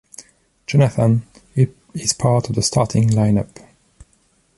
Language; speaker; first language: English; non-native, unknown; French